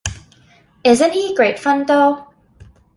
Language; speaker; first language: English; non-native, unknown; Thai